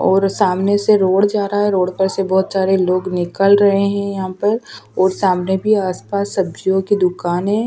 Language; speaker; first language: Hindi; native; Hindi